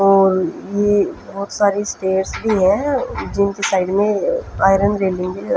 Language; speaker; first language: Hindi; non-native, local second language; Punjabi